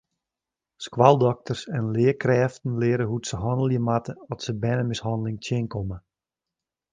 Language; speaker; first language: Western Frisian; native; Western Frisian